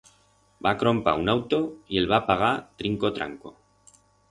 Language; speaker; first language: Aragonese; non-native, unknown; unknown